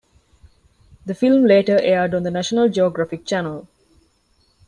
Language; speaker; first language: English; non-native, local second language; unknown